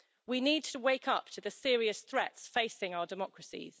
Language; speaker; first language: English; native; English